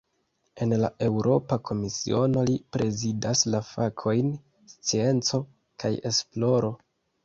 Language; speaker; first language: Esperanto; non-native, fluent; Kinyarwanda